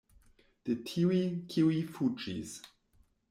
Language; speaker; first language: Esperanto; non-native, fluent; German